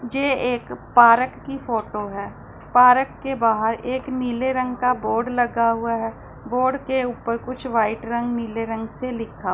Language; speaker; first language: Hindi; non-native, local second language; Punjabi